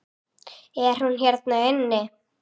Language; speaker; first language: Icelandic; native; Icelandic